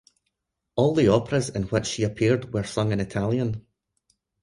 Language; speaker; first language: English; native; English